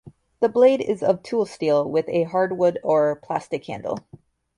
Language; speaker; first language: English; native; English